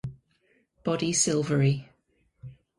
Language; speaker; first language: English; native; English